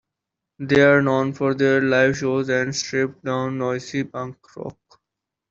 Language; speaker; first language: English; non-native, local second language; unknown